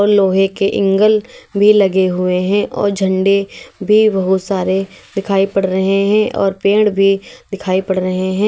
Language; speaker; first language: Hindi; native; Hindi